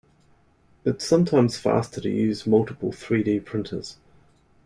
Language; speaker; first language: English; native; English